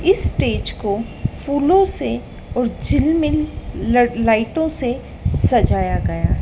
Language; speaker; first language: Hindi; native; Hindi